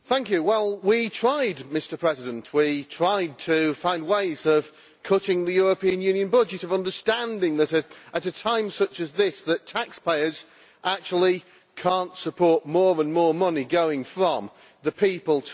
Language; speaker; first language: English; native; English